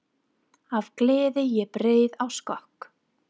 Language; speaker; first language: Icelandic; non-native, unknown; English